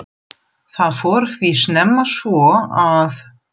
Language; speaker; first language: Icelandic; non-native, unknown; German